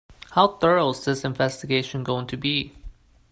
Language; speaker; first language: English; non-native, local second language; Cantonese